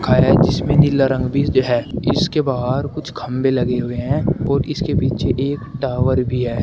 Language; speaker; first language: Hindi; native; Hindi